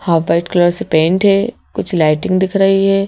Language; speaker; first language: Hindi; native; Hindi